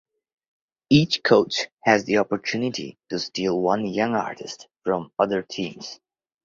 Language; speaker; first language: English; non-native, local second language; Bangla